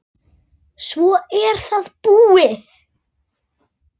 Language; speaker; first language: Icelandic; native; Icelandic